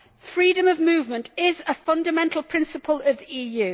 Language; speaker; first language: English; native; English